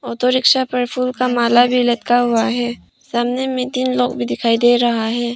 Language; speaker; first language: Hindi; non-native, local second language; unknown